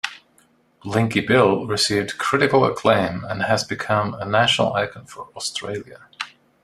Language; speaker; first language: English; non-native, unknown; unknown